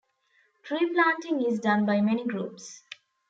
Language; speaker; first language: English; non-native, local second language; Tamil